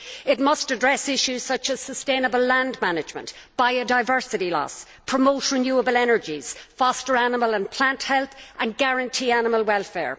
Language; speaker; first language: English; native; English